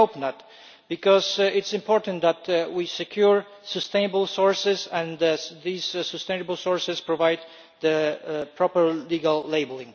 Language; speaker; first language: English; non-native, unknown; Polish